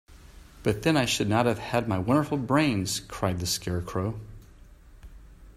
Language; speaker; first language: English; native; English